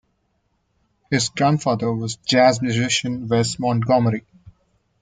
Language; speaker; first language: English; non-native, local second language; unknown